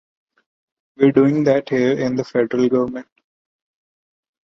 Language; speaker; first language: English; non-native, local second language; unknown